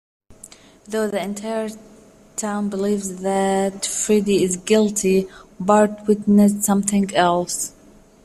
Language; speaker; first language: English; native; English